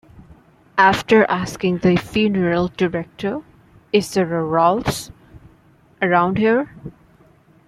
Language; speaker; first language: English; non-native, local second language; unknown